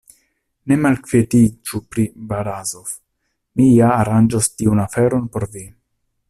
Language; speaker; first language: Esperanto; non-native, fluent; Italian